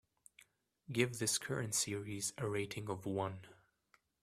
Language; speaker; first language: English; native; English